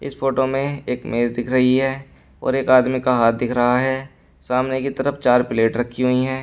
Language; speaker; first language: Hindi; native; Hindi